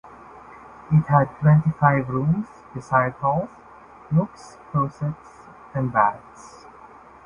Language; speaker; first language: English; non-native, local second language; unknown